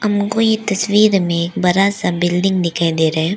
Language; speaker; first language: Hindi; early bilingual, other home language; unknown